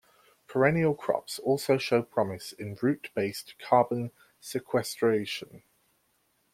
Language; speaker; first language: English; native; English